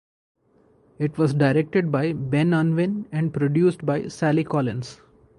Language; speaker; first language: English; non-native, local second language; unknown